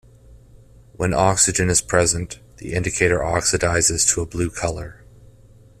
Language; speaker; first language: English; native; English